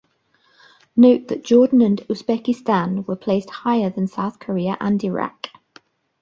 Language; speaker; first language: English; native; English